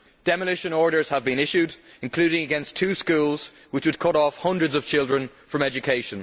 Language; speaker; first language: English; native; English